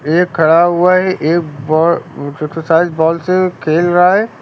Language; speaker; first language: Hindi; native; Hindi